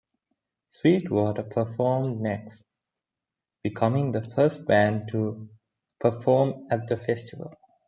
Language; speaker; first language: English; non-native, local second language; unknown